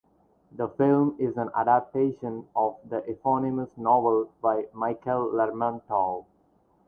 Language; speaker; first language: English; non-native, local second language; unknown